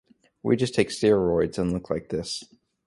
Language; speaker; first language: English; native; English